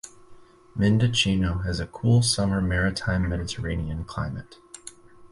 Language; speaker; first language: English; native; English